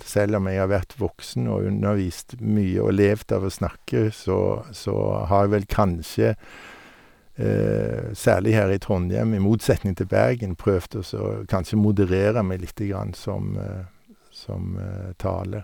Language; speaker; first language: Norwegian; native; Norwegian